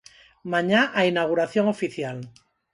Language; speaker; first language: Galician; non-native, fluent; Spanish